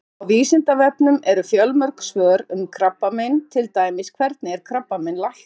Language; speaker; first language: Icelandic; native; Icelandic